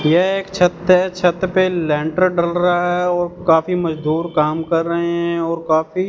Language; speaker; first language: Hindi; non-native, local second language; Punjabi